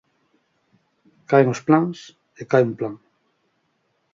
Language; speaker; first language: Galician; native; Galician